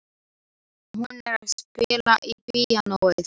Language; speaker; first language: Icelandic; non-native, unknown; Slovak